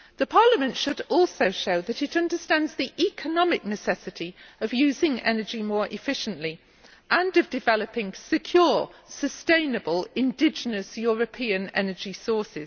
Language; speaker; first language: English; native; English